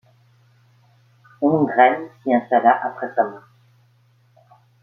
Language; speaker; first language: French; native; French